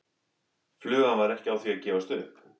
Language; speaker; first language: Icelandic; non-native, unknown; English